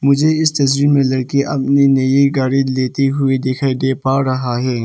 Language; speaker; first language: Hindi; early bilingual, other home language; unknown